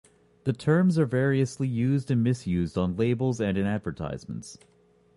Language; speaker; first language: English; native; English